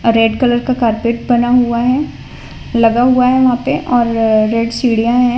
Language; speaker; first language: Hindi; non-native, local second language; Gujarati